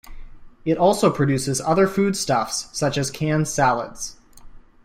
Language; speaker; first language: English; native; English